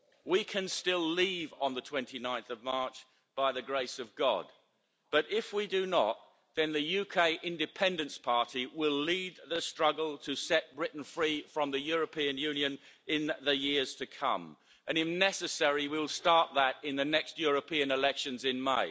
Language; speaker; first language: English; native; English